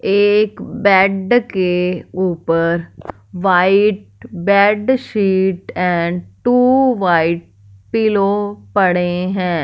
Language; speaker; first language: Hindi; non-native, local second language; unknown